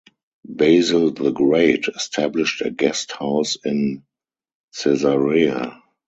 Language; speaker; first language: English; non-native, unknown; German